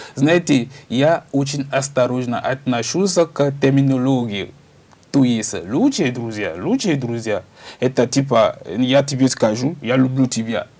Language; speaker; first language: Russian; non-native, learner; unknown